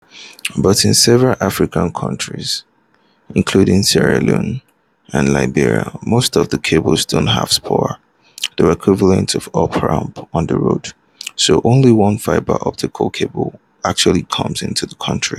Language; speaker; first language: English; non-native, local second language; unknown